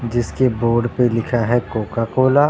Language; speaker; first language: Hindi; non-native, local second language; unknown